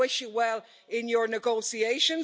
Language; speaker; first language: English; native; English